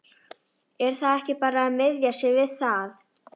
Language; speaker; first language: Icelandic; native; Icelandic